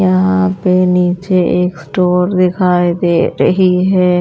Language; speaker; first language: Hindi; non-native, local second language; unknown